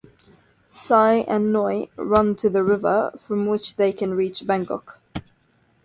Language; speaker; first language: English; non-native, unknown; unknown